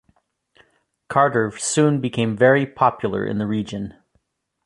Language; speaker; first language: English; native; English